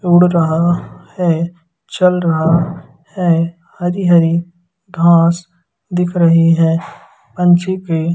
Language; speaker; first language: Hindi; native; Hindi